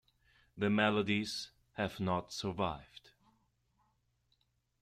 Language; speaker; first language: English; non-native, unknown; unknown